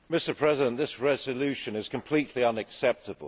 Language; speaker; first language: English; native; English